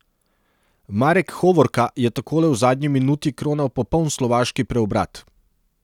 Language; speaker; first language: Slovenian; non-native, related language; Serbian